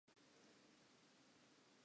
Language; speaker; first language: English; non-native, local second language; Southern Sotho